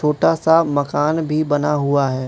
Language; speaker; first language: Hindi; non-native, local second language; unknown